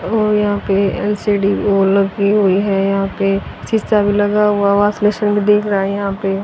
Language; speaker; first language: Hindi; native; Hindi